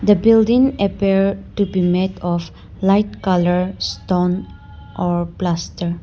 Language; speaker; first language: English; non-native, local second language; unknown